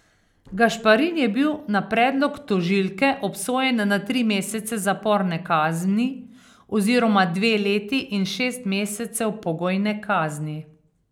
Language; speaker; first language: Slovenian; native; Slovenian